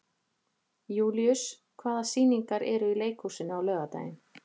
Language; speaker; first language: Icelandic; native; Icelandic